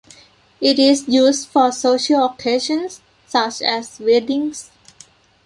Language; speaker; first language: English; non-native, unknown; Thai